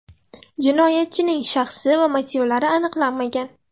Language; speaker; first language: Uzbek; non-native, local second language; Russian